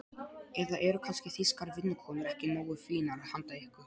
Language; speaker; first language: Icelandic; non-native, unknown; Polish